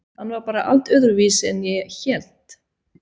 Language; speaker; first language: Icelandic; non-native, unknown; Swiss German